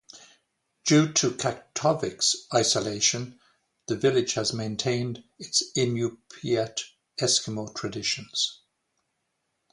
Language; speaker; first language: English; native; English